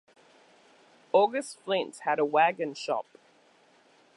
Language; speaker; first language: English; native; English